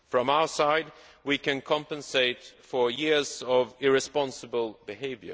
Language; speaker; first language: English; non-native, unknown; Swedish